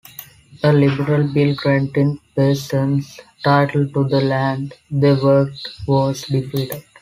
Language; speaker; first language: English; non-native, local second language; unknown